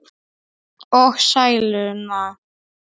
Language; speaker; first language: Icelandic; non-native, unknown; Polish